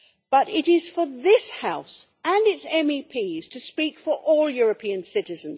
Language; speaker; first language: English; native; English